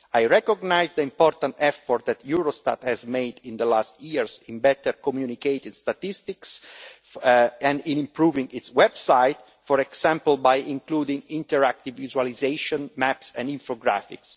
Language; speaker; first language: English; non-native, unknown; Italian